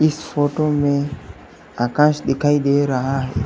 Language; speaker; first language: Hindi; native; Hindi